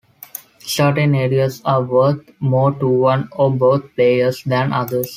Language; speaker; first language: English; non-native, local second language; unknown